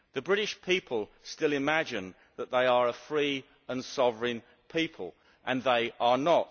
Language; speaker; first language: English; native; English